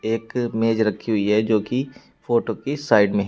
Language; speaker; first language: Hindi; native; Hindi